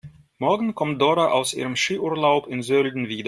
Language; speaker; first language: German; non-native, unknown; Russian